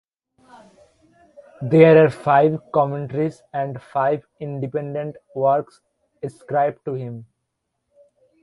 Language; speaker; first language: English; non-native, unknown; Bangla